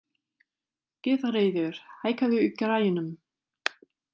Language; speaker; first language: Icelandic; non-native, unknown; German